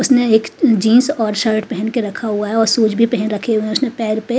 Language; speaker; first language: Hindi; native; Hindi